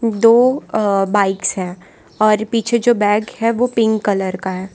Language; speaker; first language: Hindi; non-native, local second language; Gujarati